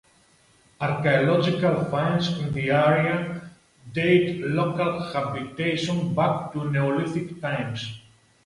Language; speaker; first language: English; non-native, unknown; Greek